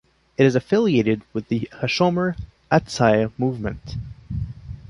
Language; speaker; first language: English; non-native, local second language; French